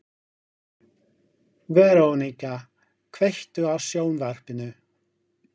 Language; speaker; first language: Icelandic; non-native, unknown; English